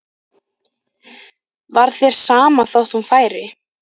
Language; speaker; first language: Icelandic; native; Icelandic